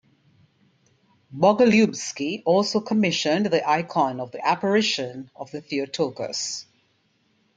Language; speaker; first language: English; native; English